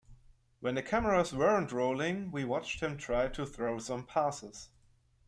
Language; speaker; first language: English; non-native, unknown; German